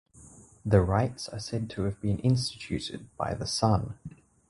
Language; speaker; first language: English; native; English